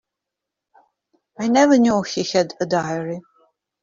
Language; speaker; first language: English; native; English